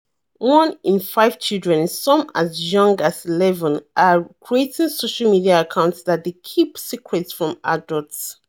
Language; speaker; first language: English; non-native, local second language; Yoruba